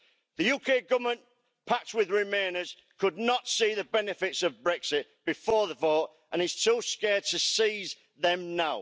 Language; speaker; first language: English; native; English